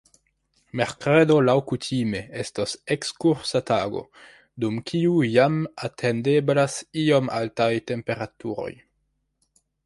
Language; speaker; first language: Esperanto; non-native, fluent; French